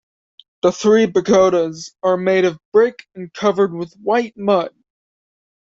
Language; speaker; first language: English; native; English